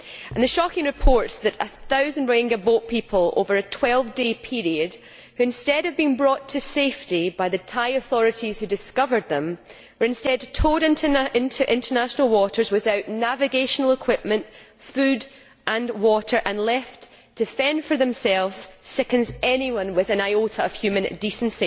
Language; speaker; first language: English; native; English